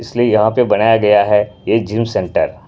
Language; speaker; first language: Hindi; non-native, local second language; Punjabi